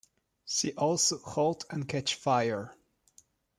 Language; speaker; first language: English; non-native, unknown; Russian